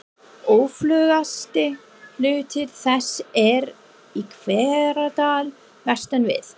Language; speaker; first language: Icelandic; non-native, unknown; English